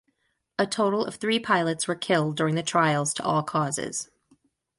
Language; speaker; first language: English; native; English